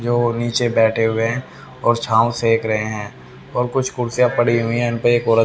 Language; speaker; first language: Hindi; native; Hindi